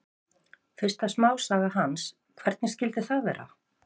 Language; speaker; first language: Icelandic; native; Icelandic